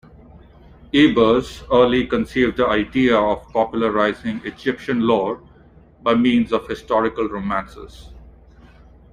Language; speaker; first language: English; non-native, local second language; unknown